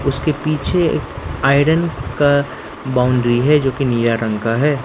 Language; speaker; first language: Hindi; non-native, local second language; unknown